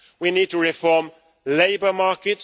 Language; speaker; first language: English; non-native, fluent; Swedish